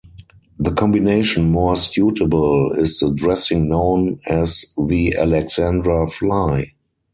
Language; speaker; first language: English; non-native, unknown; German